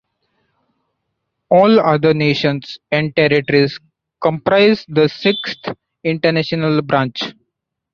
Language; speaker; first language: English; non-native, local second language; Marathi